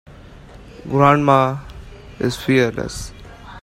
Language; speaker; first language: English; non-native, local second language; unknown